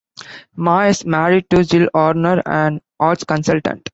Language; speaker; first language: English; non-native, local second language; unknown